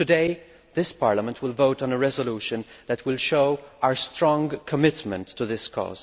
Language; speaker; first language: English; non-native, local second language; Maltese